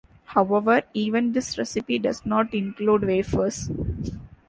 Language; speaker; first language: English; non-native, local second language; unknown